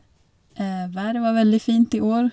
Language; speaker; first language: Norwegian; non-native, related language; Swedish